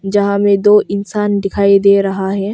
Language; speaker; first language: Hindi; early bilingual, other home language; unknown